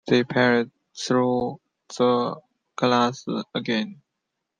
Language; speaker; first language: English; non-native, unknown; Chinese